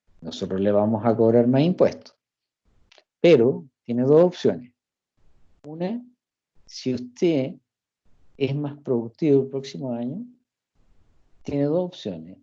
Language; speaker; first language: Spanish; early bilingual, heritage; Spanish